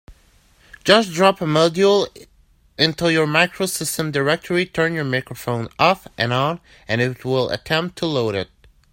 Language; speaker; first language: English; native; English